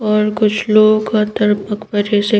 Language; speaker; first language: Hindi; native; Hindi